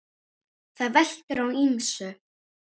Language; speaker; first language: Icelandic; native; Icelandic